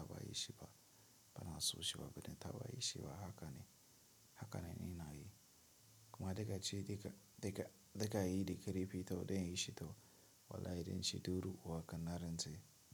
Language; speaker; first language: Hausa; non-native, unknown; Tiv